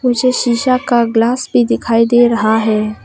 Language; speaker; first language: Hindi; non-native, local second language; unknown